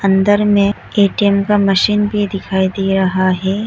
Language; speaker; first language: Hindi; non-native, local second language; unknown